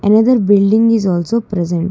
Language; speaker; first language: English; non-native, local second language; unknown